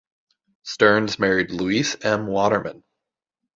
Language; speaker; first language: English; native; English